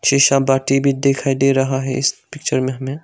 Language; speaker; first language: Hindi; non-native, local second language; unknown